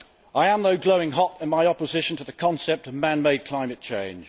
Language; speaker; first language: English; native; English